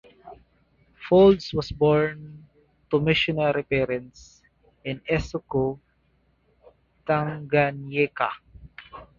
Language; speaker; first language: English; native; English